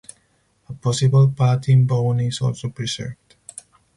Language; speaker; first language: English; non-native, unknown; Spanish